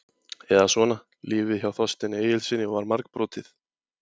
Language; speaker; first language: Icelandic; native; Icelandic